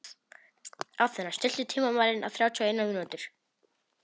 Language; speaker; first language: Icelandic; non-native, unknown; Polish